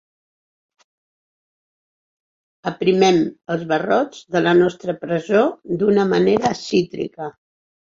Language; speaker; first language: Catalan; non-native, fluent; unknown